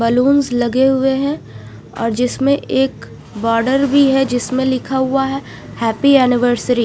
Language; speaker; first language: Hindi; non-native, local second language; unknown